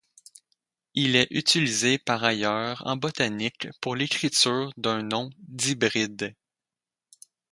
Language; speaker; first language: French; native; French